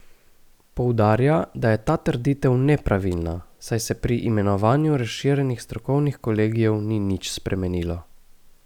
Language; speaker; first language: Slovenian; native; Slovenian